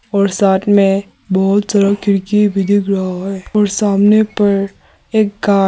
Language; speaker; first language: Hindi; early bilingual, other home language; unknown